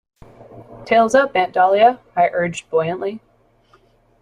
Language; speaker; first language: English; native; English